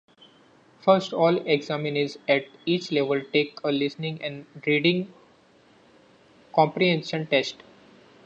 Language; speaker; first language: English; non-native, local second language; Marathi